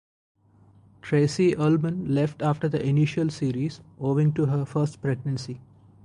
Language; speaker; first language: English; non-native, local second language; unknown